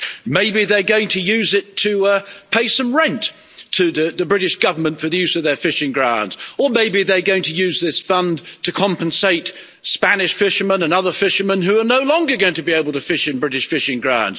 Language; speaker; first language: English; native; English